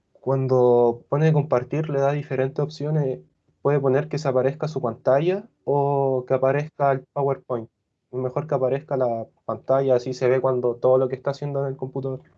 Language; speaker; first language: Spanish; native; Spanish